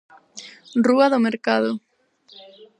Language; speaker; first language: Galician; non-native, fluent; Spanish